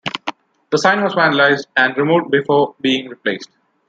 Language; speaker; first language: English; non-native, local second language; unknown